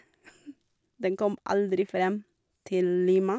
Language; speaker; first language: Norwegian; non-native, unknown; Portuguese